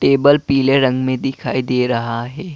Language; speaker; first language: Hindi; non-native, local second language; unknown